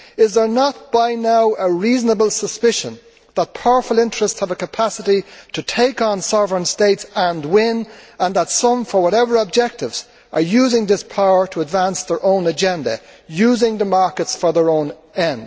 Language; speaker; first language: English; native; English